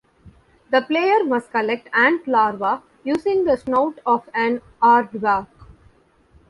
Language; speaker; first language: English; non-native, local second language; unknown